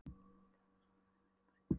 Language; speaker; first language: Icelandic; non-native, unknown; Polish